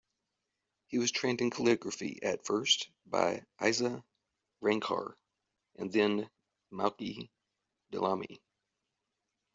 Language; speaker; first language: English; native; English